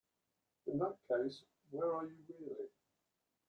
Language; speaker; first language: English; native; English